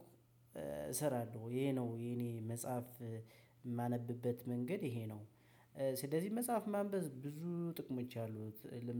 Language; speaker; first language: Amharic; native; Amharic